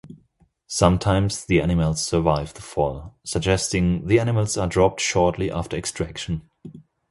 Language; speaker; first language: English; non-native, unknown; German